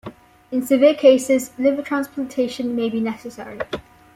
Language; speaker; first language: English; native; English